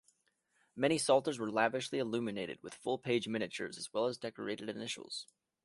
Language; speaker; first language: English; native; English